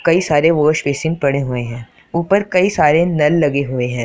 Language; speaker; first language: Hindi; non-native, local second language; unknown